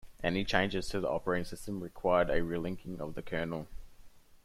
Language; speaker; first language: English; native; English